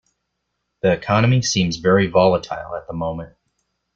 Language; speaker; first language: English; native; English